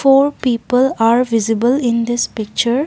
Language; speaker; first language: English; non-native, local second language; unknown